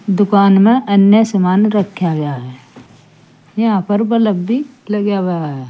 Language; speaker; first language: Hindi; native; Hindi